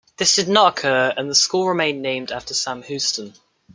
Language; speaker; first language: English; native; English